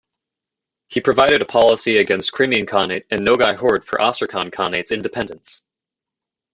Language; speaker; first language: English; native; English